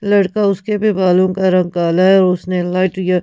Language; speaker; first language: Hindi; non-native, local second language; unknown